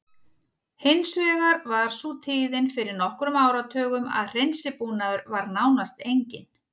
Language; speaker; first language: Icelandic; native; Icelandic